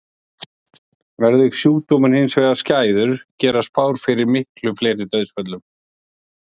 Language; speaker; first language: Icelandic; native; Icelandic